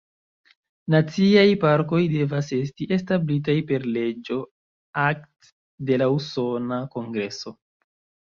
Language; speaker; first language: Esperanto; non-native, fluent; Chinese